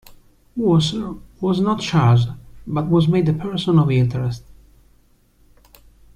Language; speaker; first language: English; non-native, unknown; Italian